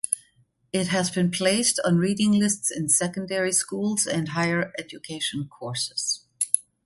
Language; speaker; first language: English; non-native, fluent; German